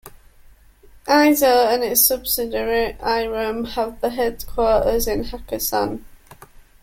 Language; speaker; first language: English; native; English